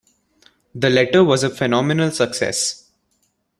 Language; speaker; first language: English; non-native, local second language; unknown